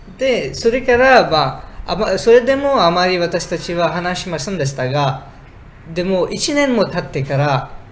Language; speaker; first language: Japanese; non-native, fluent; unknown